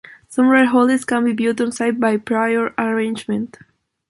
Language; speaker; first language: English; non-native, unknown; Spanish